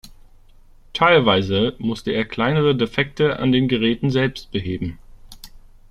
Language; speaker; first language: German; native; German